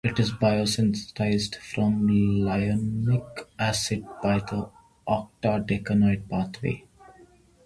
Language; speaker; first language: English; non-native, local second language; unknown